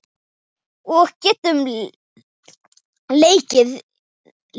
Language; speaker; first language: Icelandic; non-native, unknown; Thai